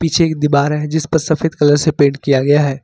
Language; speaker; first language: Hindi; native; Hindi